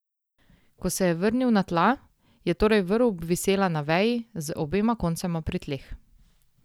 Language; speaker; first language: Slovenian; native; Slovenian